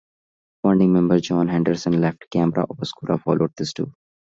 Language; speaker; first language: English; non-native, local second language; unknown